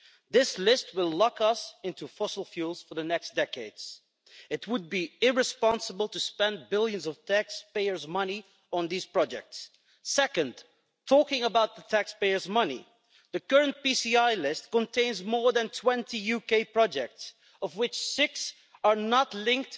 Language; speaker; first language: English; non-native, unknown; Dutch